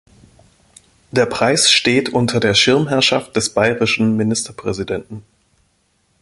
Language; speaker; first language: German; native; German